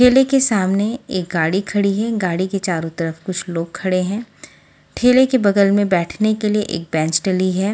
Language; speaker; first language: Hindi; native; Hindi